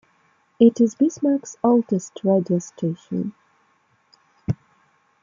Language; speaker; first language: English; non-native, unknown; Russian